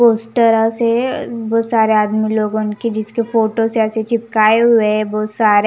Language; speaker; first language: Hindi; non-native, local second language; Punjabi